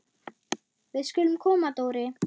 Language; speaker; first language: Icelandic; non-native, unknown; German